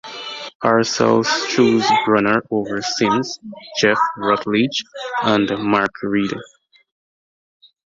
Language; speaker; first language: English; native; English